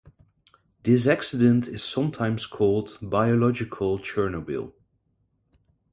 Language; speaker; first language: English; non-native, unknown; Dutch